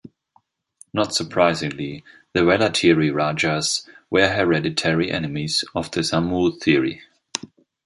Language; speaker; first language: English; non-native, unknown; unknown